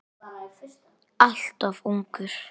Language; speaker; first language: Icelandic; native; Icelandic